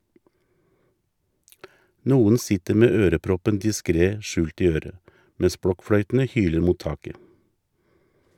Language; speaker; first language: Norwegian; native; Norwegian